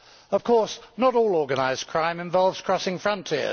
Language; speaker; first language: English; native; English